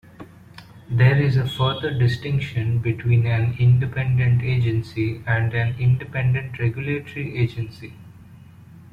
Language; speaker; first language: English; non-native, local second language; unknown